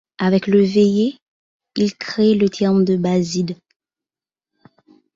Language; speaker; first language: French; non-native, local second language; Haitian Creole